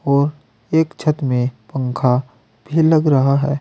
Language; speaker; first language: Hindi; native; Hindi